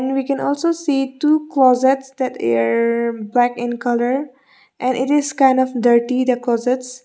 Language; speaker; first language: English; non-native, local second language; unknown